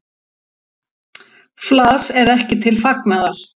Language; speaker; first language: Icelandic; native; Icelandic